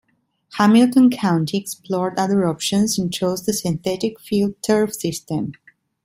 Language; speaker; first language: English; non-native, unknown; Italian